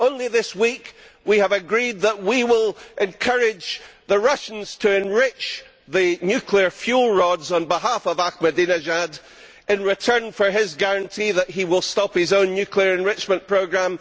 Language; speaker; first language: English; native; English